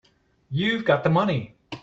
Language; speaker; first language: English; native; English